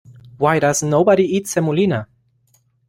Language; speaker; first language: English; non-native, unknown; German